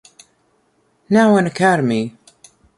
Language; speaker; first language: English; native; English